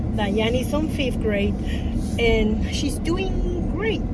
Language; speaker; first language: English; non-native, learner; Spanish